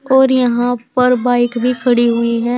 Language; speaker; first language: Hindi; native; Hindi